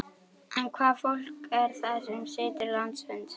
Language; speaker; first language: Icelandic; native; Icelandic